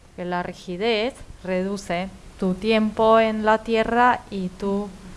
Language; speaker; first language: Spanish; native; Spanish